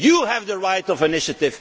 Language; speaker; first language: English; non-native, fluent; Dutch